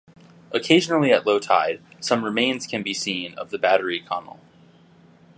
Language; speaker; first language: English; native; English